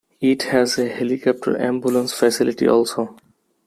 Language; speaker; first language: English; non-native, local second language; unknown